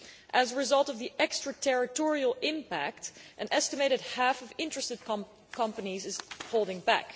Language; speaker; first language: English; non-native, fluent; Dutch